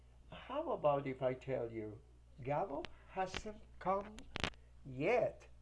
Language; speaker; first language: English; non-native, fluent; Spanish